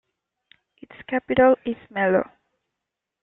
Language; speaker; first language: English; native; English